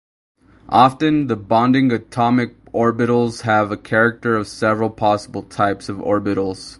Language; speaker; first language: English; native; English